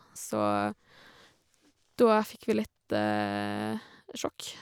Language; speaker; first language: Norwegian; native; Norwegian